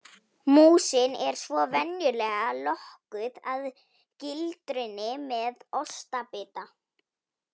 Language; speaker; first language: Icelandic; non-native, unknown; Polish